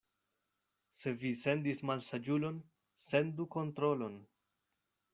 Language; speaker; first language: Esperanto; non-native, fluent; Spanish